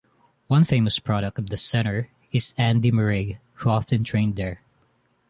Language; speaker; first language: English; non-native, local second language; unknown